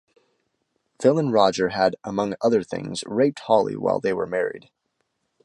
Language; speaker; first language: English; native; English